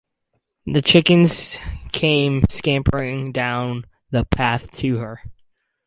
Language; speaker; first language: English; native; English